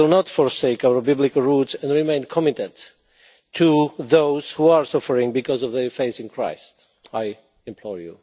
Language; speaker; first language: English; non-native, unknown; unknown